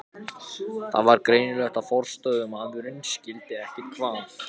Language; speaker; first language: Icelandic; non-native, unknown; Japanese